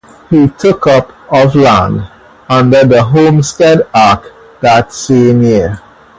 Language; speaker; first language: English; native; English